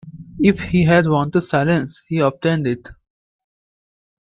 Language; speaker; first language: English; non-native, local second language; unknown